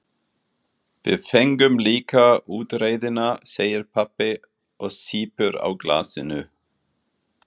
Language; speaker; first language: Icelandic; non-native, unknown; German